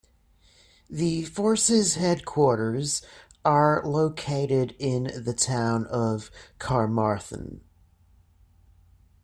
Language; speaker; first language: English; native; English